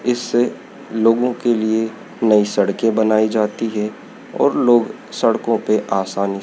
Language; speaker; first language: Hindi; native; Hindi